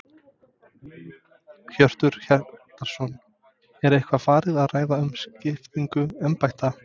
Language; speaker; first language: Icelandic; non-native, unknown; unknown